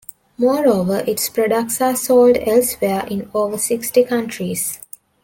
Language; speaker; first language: English; non-native, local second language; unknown